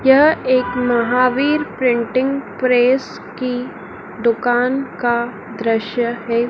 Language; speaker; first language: Hindi; native; Hindi